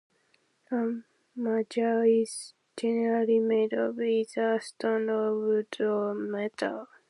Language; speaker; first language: English; non-native, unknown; Japanese